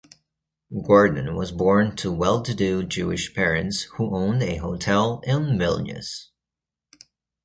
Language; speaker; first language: English; native; English